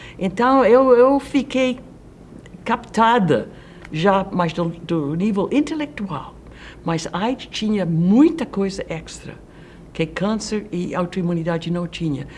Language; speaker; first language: Portuguese; non-native, fluent; Dutch